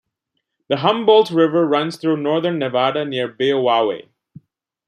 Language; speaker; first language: English; non-native, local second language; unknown